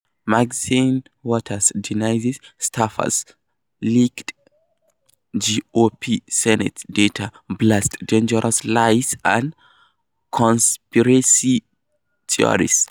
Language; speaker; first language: English; non-native, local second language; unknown